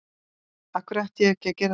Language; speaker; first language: Icelandic; native; Icelandic